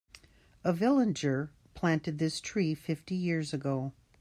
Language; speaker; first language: English; native; English